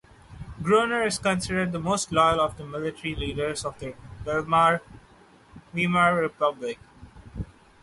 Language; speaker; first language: English; non-native, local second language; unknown